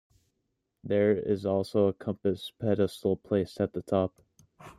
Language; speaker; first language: English; native; English